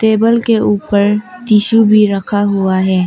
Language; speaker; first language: Hindi; non-native, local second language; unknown